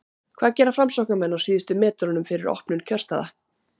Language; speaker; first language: Icelandic; native; Icelandic